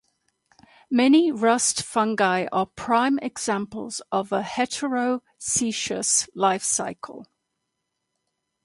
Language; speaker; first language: English; native; English